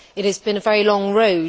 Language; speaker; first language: English; native; English